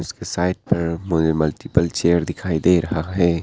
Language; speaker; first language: Hindi; non-native, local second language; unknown